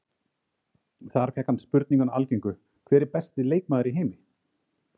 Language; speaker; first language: Icelandic; native; Icelandic